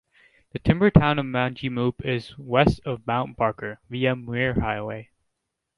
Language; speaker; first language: English; native; English